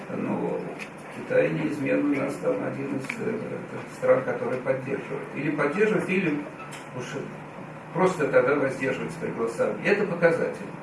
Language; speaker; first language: Russian; native; Russian